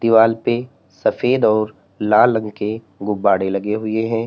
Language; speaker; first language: Hindi; native; Hindi